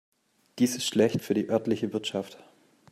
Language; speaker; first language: German; native; German